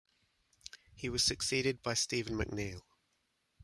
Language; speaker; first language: English; native; English